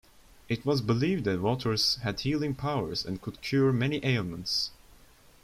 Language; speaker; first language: English; non-native, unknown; Turkish